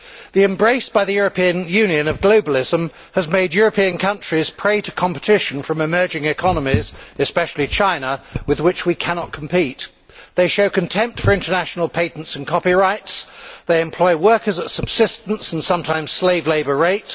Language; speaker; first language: English; native; English